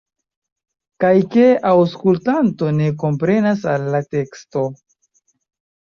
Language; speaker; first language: Esperanto; non-native, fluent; Chinese